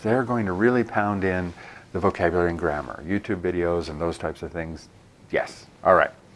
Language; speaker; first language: English; native; English